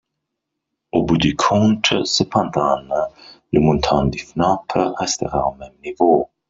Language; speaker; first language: French; non-native, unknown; English